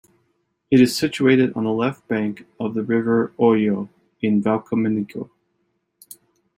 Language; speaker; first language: English; native; English